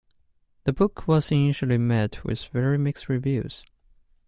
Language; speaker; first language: English; non-native, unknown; Chinese